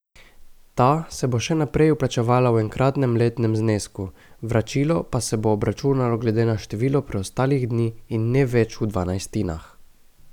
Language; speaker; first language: Slovenian; native; Slovenian